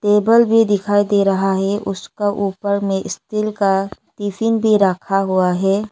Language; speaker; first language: Hindi; non-native, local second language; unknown